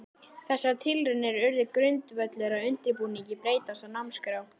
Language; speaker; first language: Icelandic; native; Icelandic